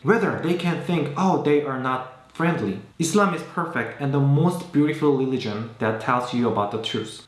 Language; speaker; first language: English; non-native, fluent; Korean